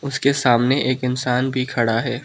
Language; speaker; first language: Hindi; non-native, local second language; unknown